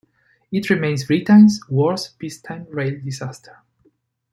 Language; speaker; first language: English; non-native, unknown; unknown